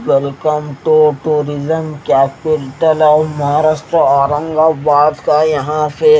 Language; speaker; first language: Hindi; native; Hindi